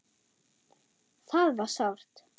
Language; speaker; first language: Icelandic; non-native, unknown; German